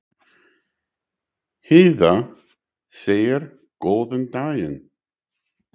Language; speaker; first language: Icelandic; non-native, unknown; English